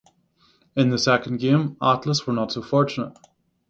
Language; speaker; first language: English; native; English